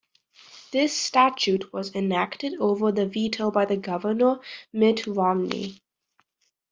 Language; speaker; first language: English; native; English